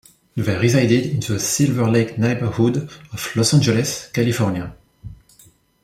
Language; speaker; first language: English; non-native, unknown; French